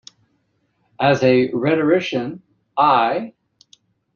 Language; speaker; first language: English; native; English